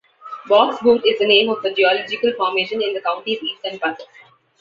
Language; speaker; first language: English; non-native, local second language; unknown